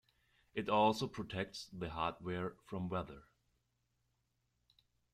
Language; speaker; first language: English; non-native, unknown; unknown